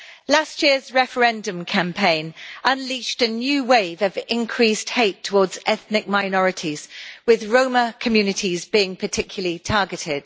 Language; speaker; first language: English; native; English